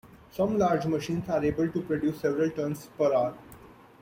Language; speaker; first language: English; non-native, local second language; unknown